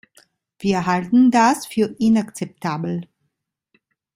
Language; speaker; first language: German; non-native, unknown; Italian